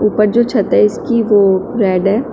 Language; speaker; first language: Hindi; native; Hindi